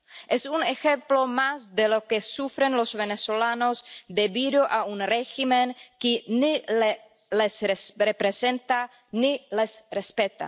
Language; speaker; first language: Spanish; non-native, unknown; Czech